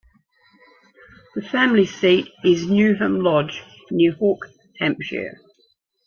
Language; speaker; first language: English; native; English